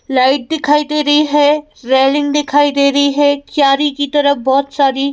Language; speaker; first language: Hindi; native; Hindi